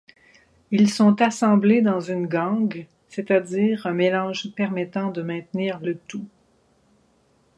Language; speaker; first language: French; native; French